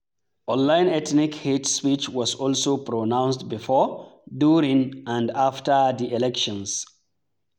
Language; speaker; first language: English; non-native, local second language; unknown